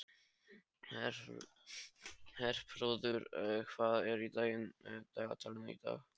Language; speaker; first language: Icelandic; non-native, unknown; Polish